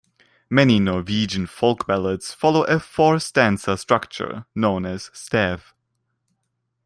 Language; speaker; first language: English; non-native, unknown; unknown